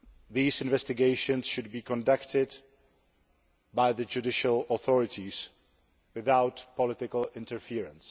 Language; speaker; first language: English; non-native, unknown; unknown